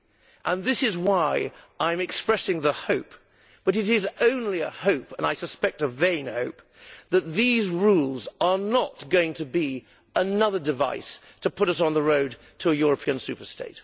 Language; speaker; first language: English; native; English